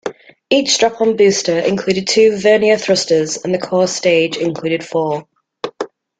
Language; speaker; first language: English; native; English